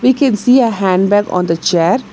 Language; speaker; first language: English; non-native, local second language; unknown